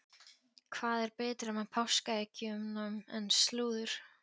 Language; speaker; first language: Icelandic; non-native, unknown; Polish